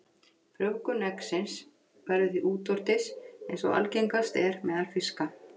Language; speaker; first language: Icelandic; native; Icelandic